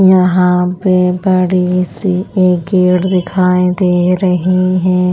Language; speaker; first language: Hindi; non-native, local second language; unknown